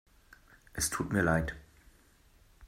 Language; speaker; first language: German; native; German